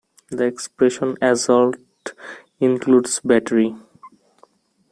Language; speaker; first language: English; non-native, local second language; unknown